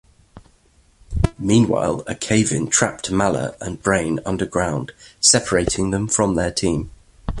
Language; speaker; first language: English; native; English